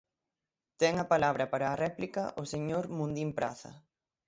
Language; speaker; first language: Galician; native; Galician